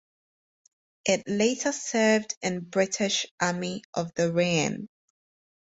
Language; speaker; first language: English; native; English